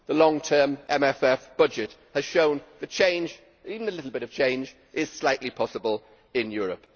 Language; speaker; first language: English; native; English